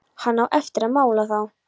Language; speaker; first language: Icelandic; non-native, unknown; Polish